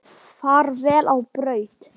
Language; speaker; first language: Icelandic; native; Icelandic